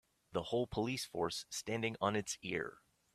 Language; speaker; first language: English; native; English